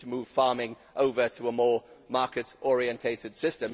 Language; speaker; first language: English; native; English